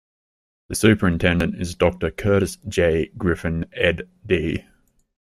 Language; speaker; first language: English; native; English